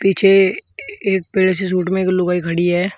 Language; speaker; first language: Hindi; native; Hindi